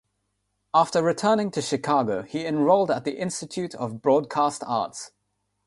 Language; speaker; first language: English; non-native, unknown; Nepali